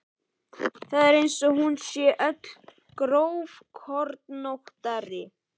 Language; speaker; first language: Icelandic; native; Icelandic